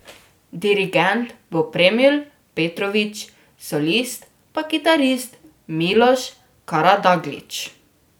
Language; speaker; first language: Slovenian; native; Slovenian